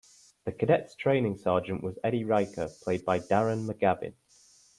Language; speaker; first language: English; native; English